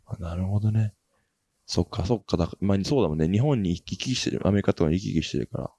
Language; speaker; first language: Japanese; native; Japanese